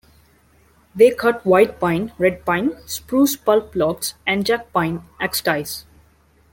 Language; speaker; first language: English; non-native, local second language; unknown